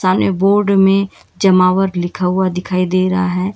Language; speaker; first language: Hindi; non-native, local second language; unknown